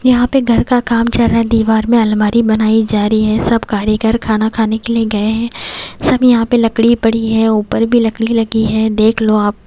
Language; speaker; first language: Hindi; native; Hindi